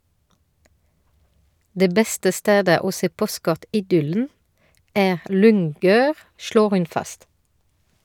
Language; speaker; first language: Norwegian; non-native, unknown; French